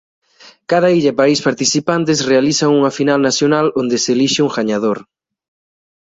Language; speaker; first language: Galician; native; Galician